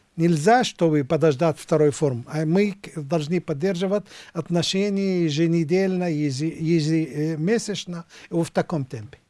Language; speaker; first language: Russian; non-native, fluent; Arabic